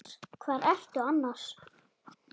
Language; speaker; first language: Icelandic; native; Icelandic